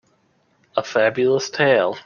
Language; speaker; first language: English; native; English